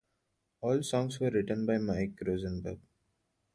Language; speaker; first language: English; non-native, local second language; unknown